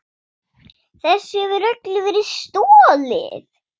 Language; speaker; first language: Icelandic; non-native, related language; Swedish